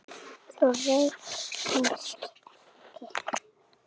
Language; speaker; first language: Icelandic; native; Icelandic